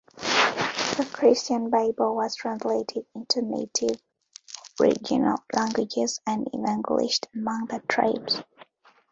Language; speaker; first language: English; non-native, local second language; Ganda